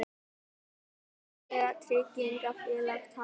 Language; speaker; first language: Icelandic; native; Icelandic